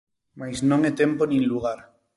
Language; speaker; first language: Galician; non-native, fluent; Spanish